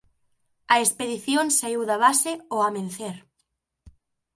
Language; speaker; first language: Galician; native; Galician